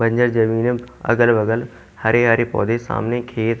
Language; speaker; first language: Hindi; native; Hindi